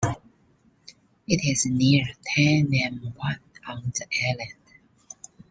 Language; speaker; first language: English; non-native, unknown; Chinese